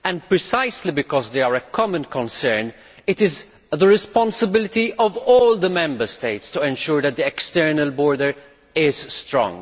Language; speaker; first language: English; non-native, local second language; Maltese